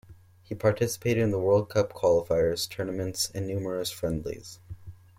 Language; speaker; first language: English; native; English